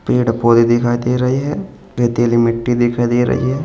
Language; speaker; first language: Hindi; native; Hindi